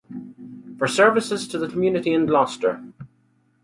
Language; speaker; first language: English; native; English